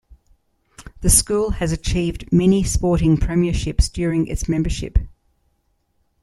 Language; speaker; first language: English; native; English